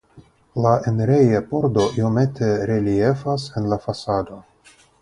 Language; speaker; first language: Esperanto; non-native, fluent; Russian